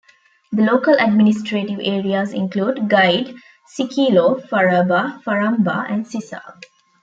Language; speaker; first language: English; non-native, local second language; Tamil